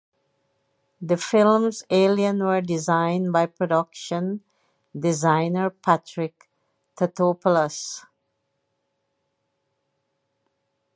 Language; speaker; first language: English; native; English